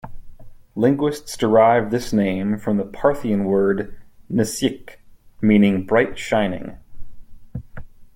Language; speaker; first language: English; native; English